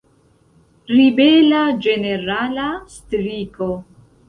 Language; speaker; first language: Esperanto; non-native, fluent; Central Kurdish